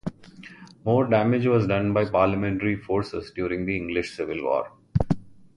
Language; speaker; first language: English; non-native, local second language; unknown